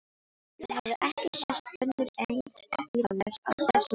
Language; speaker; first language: Icelandic; non-native, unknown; Filipino